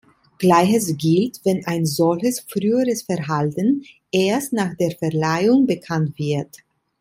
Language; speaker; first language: German; non-native, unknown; Italian